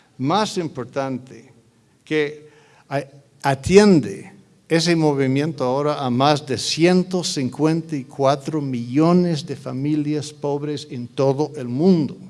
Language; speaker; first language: Spanish; non-native, fluent; English